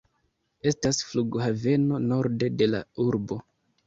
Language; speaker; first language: Esperanto; non-native, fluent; Kinyarwanda